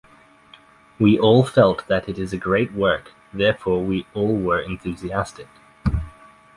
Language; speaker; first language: English; native; English